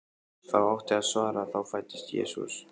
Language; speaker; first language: Icelandic; native; Icelandic